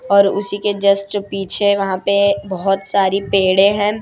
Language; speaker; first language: Hindi; non-native, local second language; Gujarati